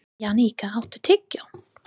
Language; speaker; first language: Icelandic; non-native, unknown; English